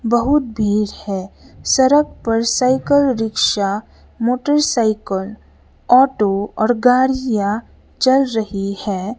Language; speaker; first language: Hindi; non-native, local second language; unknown